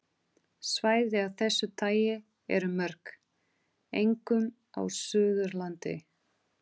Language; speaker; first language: Icelandic; non-native, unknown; Portuguese